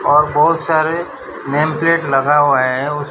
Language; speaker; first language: Hindi; non-native, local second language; Gujarati